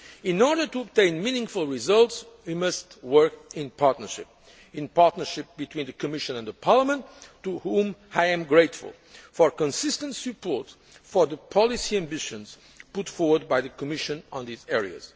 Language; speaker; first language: English; non-native, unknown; Portuguese